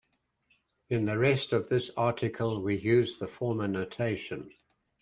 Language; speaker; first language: English; native; English